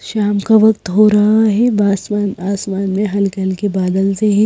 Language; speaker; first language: Hindi; native; Hindi